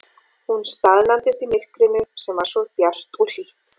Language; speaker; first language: Icelandic; native; Icelandic